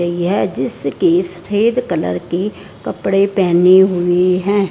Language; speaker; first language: Hindi; non-native, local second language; Punjabi